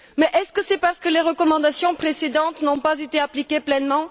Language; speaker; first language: French; non-native, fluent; Bulgarian